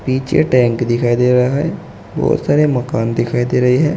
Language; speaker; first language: Hindi; native; Hindi